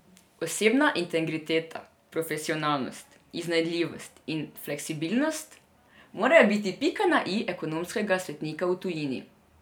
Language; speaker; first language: Slovenian; non-native, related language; Serbian